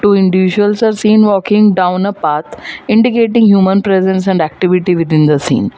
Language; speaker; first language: English; non-native, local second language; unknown